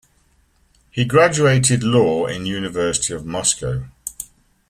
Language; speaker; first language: English; native; English